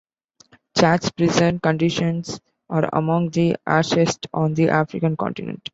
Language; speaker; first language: English; non-native, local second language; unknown